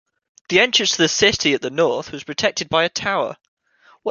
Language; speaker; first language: English; native; English